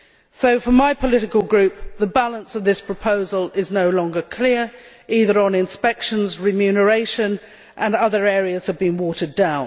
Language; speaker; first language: English; native; English